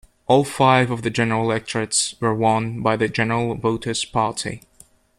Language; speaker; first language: English; native; English